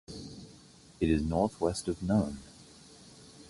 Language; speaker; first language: English; native; English